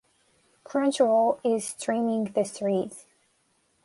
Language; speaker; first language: English; non-native, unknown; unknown